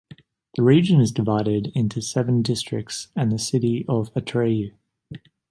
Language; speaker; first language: English; native; English